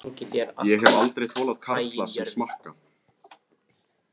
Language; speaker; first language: Icelandic; native; Icelandic